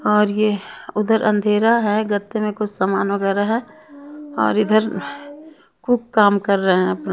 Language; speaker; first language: Hindi; non-native, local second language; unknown